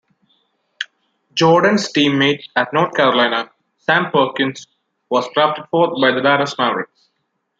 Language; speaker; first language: English; non-native, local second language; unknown